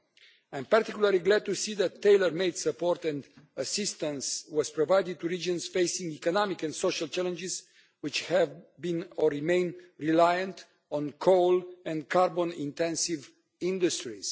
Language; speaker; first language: English; non-native, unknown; Romanian